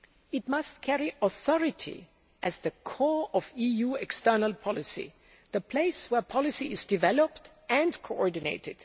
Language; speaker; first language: English; non-native, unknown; German